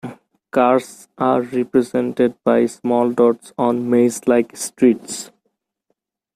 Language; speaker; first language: English; non-native, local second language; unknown